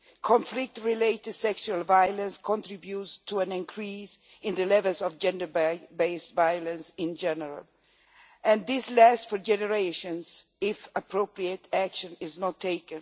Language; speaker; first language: English; non-native, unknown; Swedish